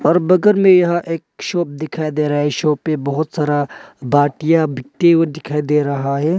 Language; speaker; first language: Hindi; non-native, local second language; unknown